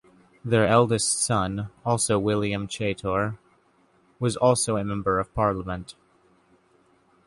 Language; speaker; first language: English; native; English